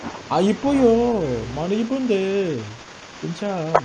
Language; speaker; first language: Korean; non-native, learner; Indonesian